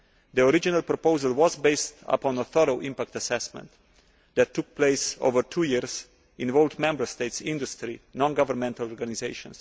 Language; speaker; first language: English; non-native, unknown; Slovenian